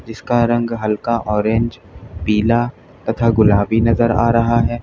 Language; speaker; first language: Hindi; native; Hindi